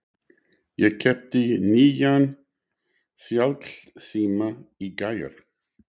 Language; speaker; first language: Icelandic; non-native, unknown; English